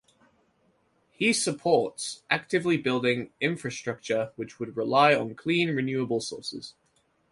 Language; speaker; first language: English; native; English